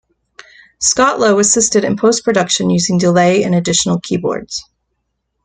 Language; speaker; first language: English; native; English